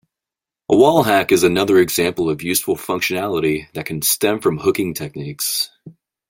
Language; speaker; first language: English; native; English